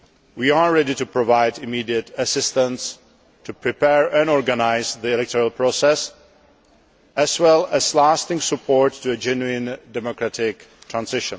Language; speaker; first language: English; non-native, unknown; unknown